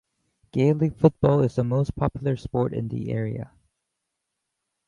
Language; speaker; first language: English; native; English